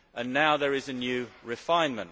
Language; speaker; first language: English; native; English